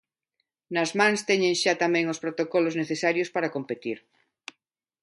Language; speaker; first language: Galician; non-native, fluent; Spanish